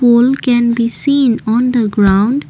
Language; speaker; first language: English; non-native, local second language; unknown